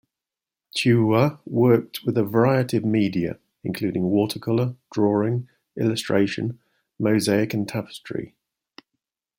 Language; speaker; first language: English; native; English